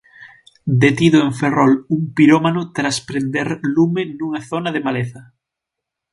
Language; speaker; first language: Galician; native; Galician